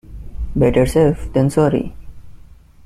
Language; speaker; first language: English; non-native, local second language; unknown